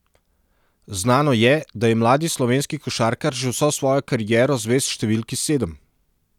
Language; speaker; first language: Slovenian; non-native, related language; Serbian